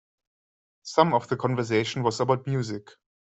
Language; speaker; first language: English; non-native, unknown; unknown